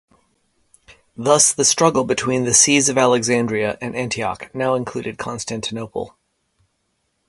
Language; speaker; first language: English; native; English